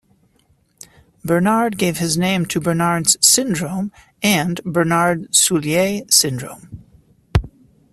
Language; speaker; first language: English; native; English